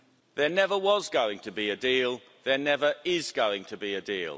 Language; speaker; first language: English; native; English